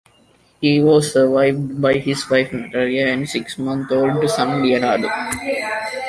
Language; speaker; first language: English; non-native, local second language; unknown